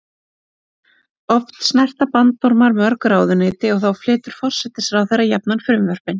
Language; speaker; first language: Icelandic; native; Icelandic